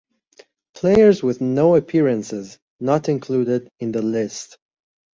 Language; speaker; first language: English; non-native, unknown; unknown